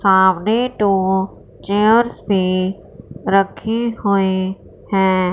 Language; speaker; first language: Hindi; non-native, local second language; Punjabi